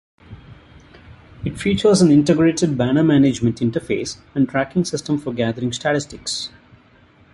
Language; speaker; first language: English; non-native, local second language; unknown